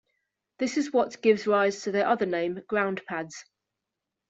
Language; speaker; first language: English; native; English